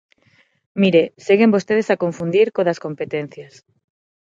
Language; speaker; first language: Galician; non-native, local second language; Spanish